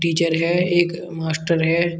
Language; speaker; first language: Hindi; native; Hindi